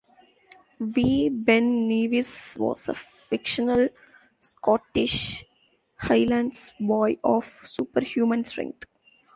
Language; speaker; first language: English; non-native, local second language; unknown